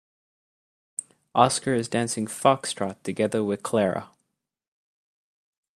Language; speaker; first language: English; native; English